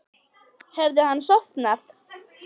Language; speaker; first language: Icelandic; non-native, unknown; Polish